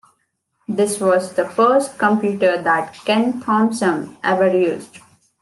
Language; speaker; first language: English; non-native, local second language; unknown